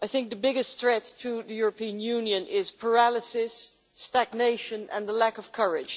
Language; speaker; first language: English; non-native, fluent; Dutch